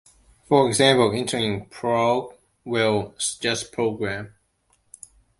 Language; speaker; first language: English; non-native, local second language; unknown